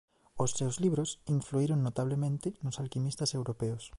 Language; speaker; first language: Galician; native; Galician